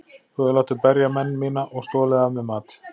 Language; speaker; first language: Icelandic; native; Icelandic